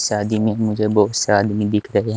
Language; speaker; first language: Hindi; native; Hindi